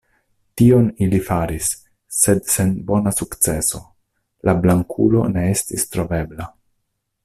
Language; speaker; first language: Esperanto; non-native, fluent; Italian